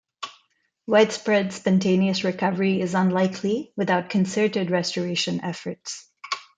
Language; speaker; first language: English; non-native, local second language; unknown